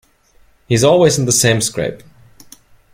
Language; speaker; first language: English; non-native, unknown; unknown